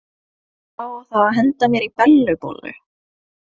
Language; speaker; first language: Icelandic; non-native, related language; Norwegian